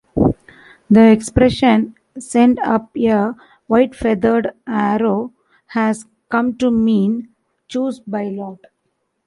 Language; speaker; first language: English; non-native, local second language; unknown